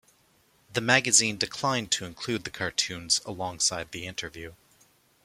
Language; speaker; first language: English; native; English